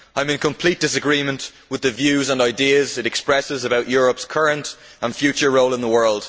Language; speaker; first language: English; native; English